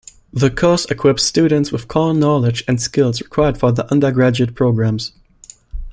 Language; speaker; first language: English; non-native, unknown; German